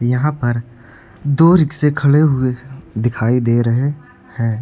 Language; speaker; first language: Hindi; native; Hindi